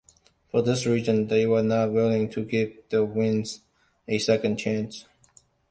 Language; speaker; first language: English; non-native, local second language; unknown